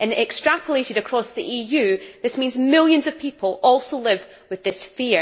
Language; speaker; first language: English; native; English